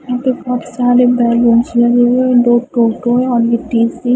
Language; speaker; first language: Hindi; non-native, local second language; Punjabi